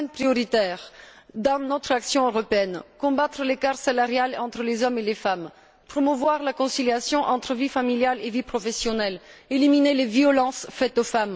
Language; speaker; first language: French; non-native, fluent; Bulgarian